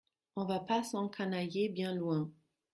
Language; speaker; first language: French; non-native, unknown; German